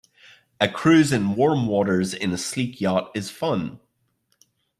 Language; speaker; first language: English; native; English